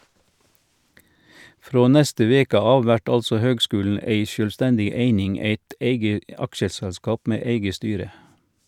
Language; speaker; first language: Norwegian; native; Norwegian